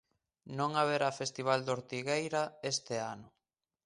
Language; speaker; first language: Galician; native; Galician